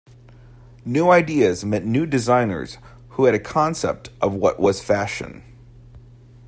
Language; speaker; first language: English; native; English